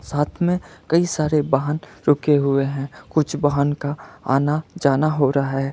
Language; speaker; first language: Hindi; non-native, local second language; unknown